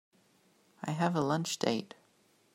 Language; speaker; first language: English; native; English